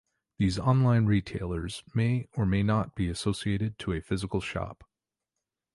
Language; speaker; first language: English; native; English